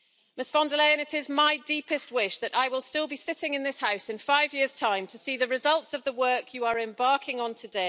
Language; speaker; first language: English; native; English